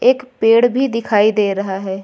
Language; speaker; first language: Hindi; native; Hindi